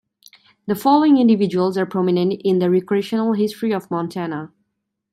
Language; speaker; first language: English; native; English